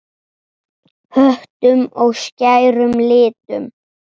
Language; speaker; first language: Icelandic; native; Icelandic